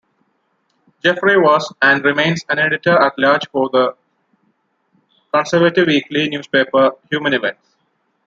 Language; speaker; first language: English; non-native, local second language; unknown